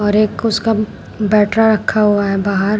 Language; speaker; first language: Hindi; native; Hindi